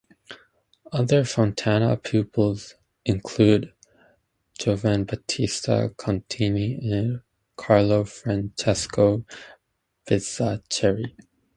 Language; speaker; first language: English; native; English